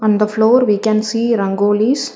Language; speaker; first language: English; non-native, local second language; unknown